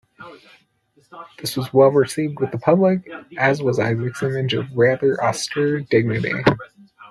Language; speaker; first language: English; native; English